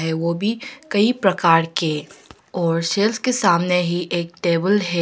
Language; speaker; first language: Hindi; early bilingual, other home language; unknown